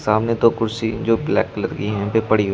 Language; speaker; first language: Hindi; native; Hindi